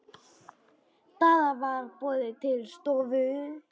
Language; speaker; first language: Icelandic; non-native, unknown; Polish